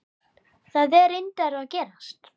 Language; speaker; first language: Icelandic; native; Icelandic